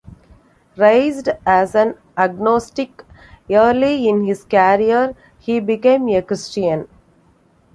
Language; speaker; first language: English; non-native, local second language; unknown